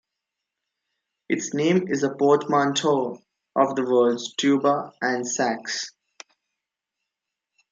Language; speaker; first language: English; non-native, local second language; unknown